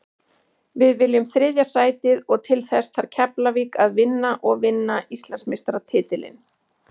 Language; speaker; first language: Icelandic; native; Icelandic